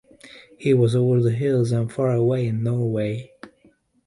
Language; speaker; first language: English; native; English